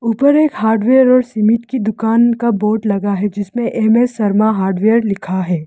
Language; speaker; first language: Hindi; non-native, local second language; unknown